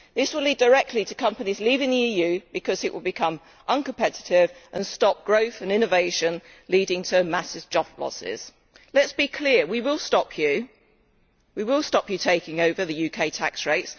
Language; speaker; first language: English; native; English